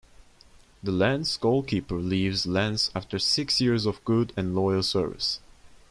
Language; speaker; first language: English; non-native, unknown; Turkish